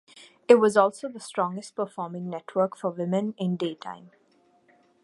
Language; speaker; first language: English; non-native, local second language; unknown